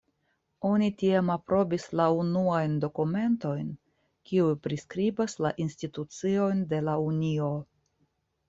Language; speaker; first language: Esperanto; non-native, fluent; Russian